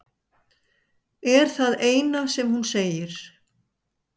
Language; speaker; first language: Icelandic; native; Icelandic